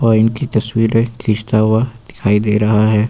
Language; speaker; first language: Hindi; native; Hindi